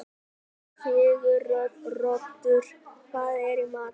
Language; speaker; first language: Icelandic; native; Icelandic